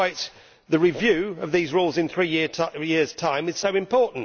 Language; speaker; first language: English; native; English